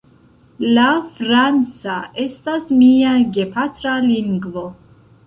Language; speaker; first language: Esperanto; non-native, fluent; Central Kurdish